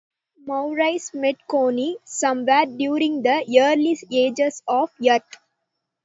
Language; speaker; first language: English; non-native, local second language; Tamil